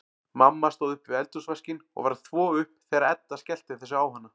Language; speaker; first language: Icelandic; native; Icelandic